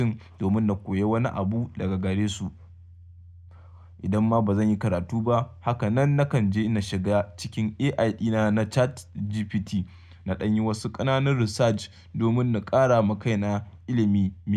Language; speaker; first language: Hausa; native; Hausa